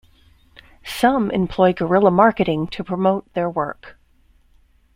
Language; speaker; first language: English; native; English